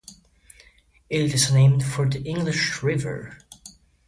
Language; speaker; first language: English; non-native, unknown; Portuguese